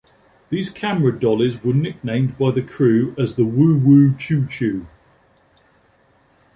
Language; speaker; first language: English; native; English